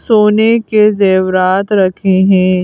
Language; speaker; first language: Hindi; native; Hindi